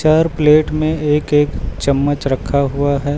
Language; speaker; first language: Hindi; native; Hindi